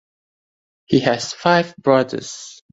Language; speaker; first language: English; non-native, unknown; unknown